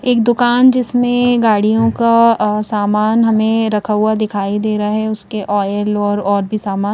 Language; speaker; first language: Hindi; native; Hindi